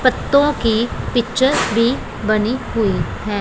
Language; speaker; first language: Hindi; non-native, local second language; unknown